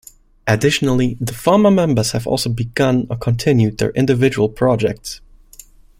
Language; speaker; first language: English; non-native, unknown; German